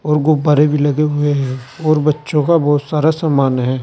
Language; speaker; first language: Hindi; native; Hindi